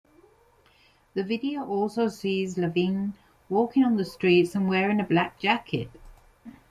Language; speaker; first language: English; non-native, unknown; Spanish